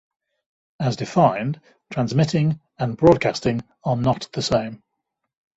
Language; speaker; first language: English; native; English